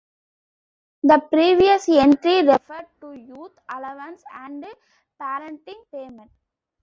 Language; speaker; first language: English; non-native, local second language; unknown